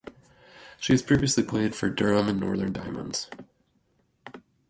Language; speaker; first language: English; native; English